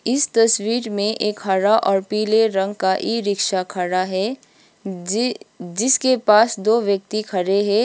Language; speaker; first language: Hindi; non-native, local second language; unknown